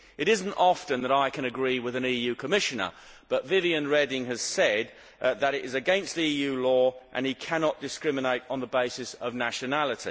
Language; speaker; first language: English; native; English